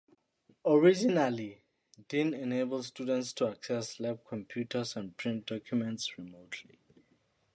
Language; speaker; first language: English; non-native, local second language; Southern Sotho